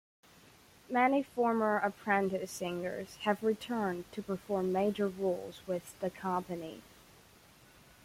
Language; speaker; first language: English; non-native, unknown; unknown